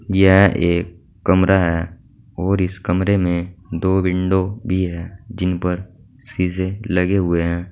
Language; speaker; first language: Hindi; native; Hindi